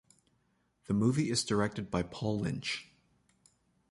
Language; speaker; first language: English; native; English